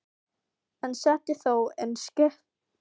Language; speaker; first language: Icelandic; non-native, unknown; Filipino